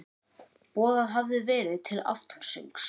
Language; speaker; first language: Icelandic; native; Icelandic